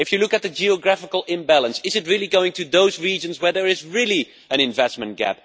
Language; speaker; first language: English; non-native, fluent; Dutch